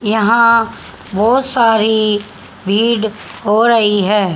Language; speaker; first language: Hindi; native; Hindi